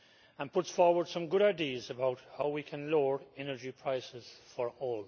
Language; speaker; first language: English; native; English